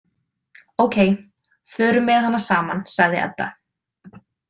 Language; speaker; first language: Icelandic; native; Icelandic